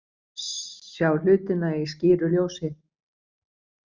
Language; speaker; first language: Icelandic; native; Icelandic